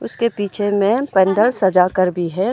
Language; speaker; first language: Hindi; non-native, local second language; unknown